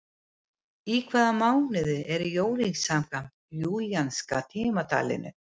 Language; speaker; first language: Icelandic; native; Icelandic